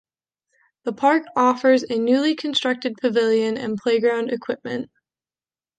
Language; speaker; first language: English; native; English